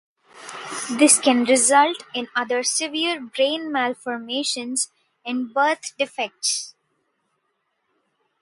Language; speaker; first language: English; non-native, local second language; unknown